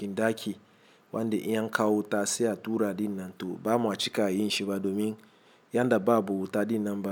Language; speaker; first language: Hausa; non-native, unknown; Igbo